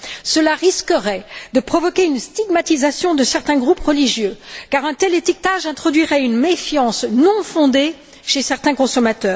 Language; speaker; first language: French; native; French